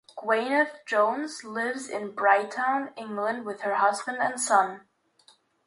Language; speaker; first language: English; native; English